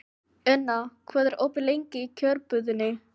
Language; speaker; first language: Icelandic; non-native, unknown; Filipino